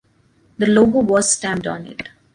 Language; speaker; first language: English; non-native, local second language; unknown